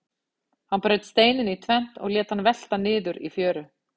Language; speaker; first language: Icelandic; native; Icelandic